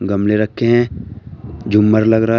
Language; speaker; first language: Hindi; native; Hindi